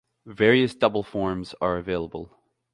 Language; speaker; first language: English; native; English